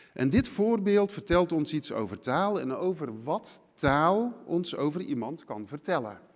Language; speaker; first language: Dutch; native; Dutch